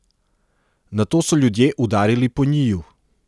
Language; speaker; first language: Slovenian; non-native, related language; Serbian